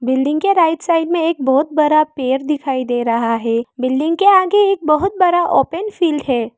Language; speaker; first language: Hindi; early bilingual, other home language; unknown